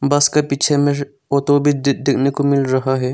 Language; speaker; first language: Hindi; non-native, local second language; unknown